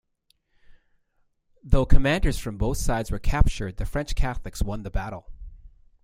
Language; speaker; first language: English; native; English